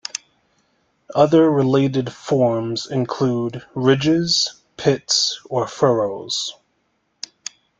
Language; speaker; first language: English; native; English